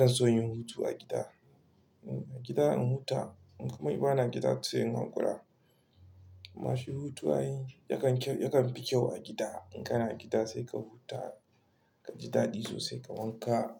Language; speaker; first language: Hausa; non-native, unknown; Igbo